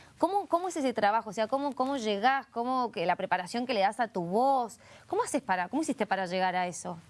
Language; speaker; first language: Spanish; native; Spanish